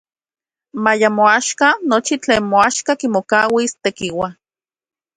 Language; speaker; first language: Central Puebla Nahuatl; native; Central Puebla Nahuatl